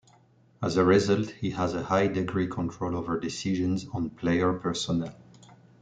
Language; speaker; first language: English; non-native, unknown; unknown